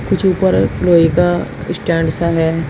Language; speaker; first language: Hindi; native; Hindi